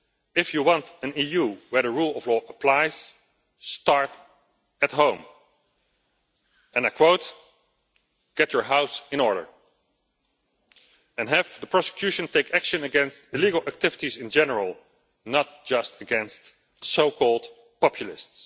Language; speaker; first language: English; non-native, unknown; Dutch